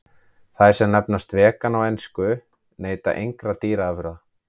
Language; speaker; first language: Icelandic; native; Icelandic